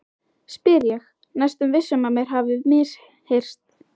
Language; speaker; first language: Icelandic; native; Icelandic